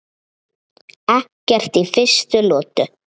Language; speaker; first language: Icelandic; native; Icelandic